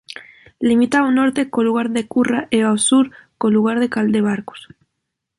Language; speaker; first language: Galician; non-native, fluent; Spanish